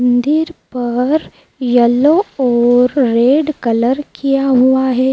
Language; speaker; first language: Hindi; native; Hindi